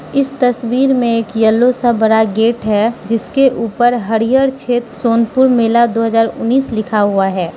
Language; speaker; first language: Hindi; non-native, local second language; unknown